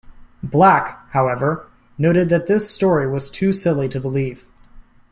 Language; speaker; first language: English; native; English